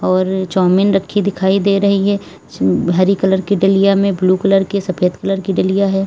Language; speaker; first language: Hindi; native; Hindi